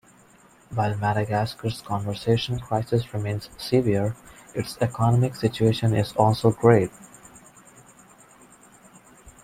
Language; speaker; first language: English; non-native, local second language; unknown